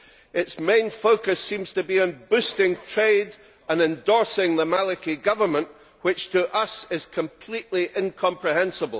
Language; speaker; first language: English; native; English